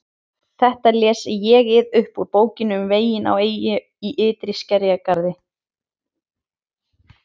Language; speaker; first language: Icelandic; native; Icelandic